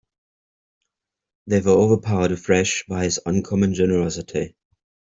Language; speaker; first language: English; native; English